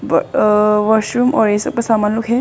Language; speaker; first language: Hindi; non-native, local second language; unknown